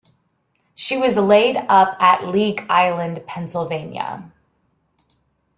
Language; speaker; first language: English; native; English